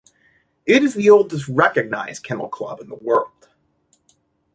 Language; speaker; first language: English; native; English